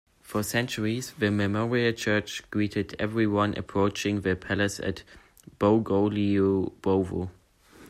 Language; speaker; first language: English; non-native, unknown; German